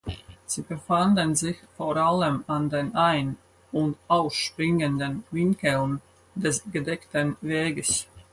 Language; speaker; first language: German; non-native, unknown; Latvian